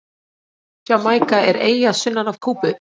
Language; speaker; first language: Icelandic; native; Icelandic